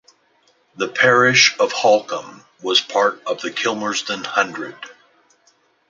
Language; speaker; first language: English; native; English